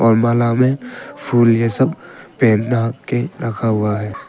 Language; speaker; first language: Hindi; early bilingual, other home language; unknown